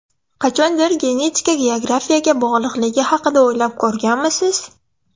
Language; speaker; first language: Uzbek; non-native, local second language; Russian